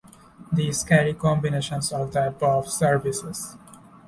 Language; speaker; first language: English; non-native, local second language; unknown